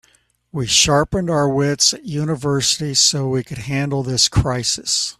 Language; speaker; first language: English; native; English